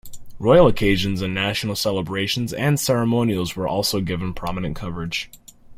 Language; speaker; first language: English; native; English